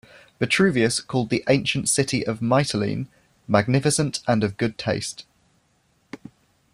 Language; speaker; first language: English; native; English